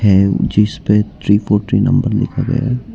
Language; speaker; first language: Hindi; non-native, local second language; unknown